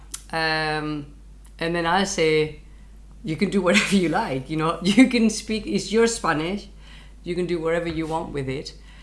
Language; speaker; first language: English; non-native, fluent; Spanish